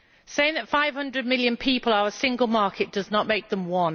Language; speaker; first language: English; native; English